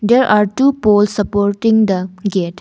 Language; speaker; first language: English; non-native, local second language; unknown